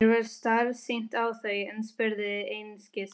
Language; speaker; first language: Icelandic; non-native, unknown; Spanish